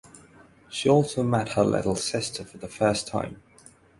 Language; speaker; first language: English; non-native, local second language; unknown